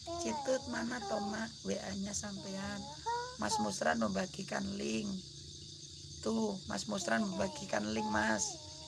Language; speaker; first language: Indonesian; non-native, local second language; Javanese